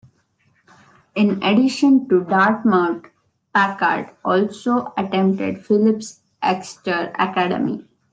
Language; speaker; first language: English; non-native, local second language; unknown